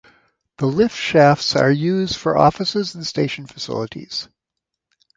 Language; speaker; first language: English; native; English